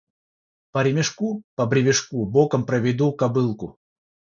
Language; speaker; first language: Russian; non-native, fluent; Georgian